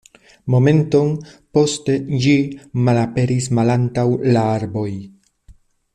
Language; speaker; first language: Esperanto; non-native, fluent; Spanish